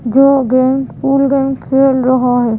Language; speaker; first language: Hindi; native; Hindi